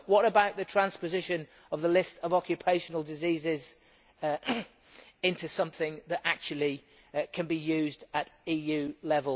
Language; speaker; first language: English; native; English